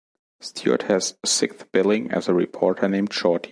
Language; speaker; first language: English; non-native, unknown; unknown